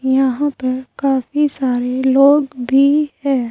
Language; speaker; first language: Hindi; native; Hindi